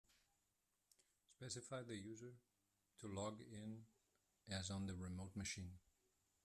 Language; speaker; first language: English; non-native, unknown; German